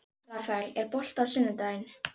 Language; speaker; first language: Icelandic; native; Icelandic